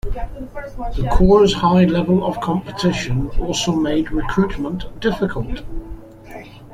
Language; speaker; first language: English; native; English